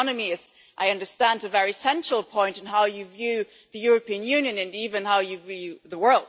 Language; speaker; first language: English; non-native, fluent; German